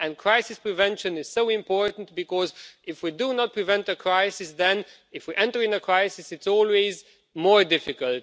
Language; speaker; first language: English; non-native, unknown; Romanian